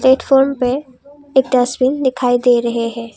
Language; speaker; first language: Hindi; non-native, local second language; Assamese